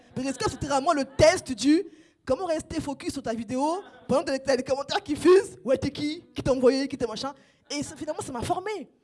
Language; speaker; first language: French; non-native, local second language; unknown